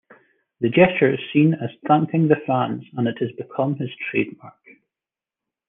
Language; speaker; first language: English; native; English